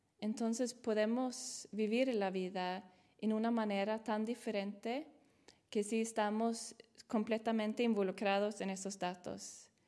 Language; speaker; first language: Spanish; non-native, fluent; Swedish